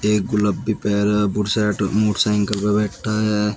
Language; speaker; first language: Hindi; native; Hindi